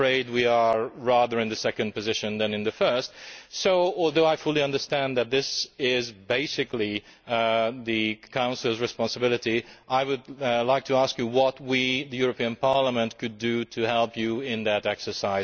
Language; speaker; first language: English; non-native, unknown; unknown